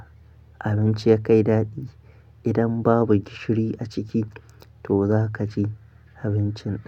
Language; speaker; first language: Hausa; non-native, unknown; Akan